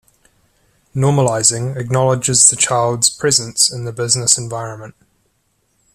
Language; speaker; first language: English; native; English